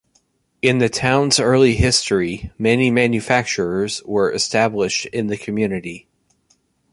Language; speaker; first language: English; native; English